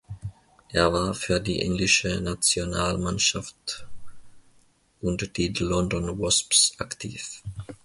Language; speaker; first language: German; non-native, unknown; Finnish